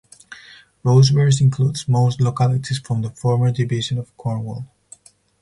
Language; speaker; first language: English; non-native, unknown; Spanish